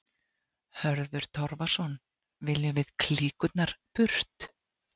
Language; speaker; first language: Icelandic; native; Icelandic